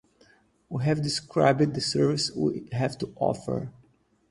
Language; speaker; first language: English; native; English